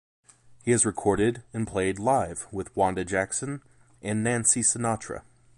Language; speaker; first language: English; native; English